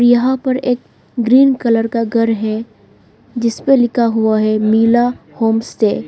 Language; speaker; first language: Hindi; non-native, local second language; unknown